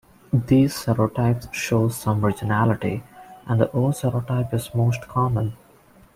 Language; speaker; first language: English; non-native, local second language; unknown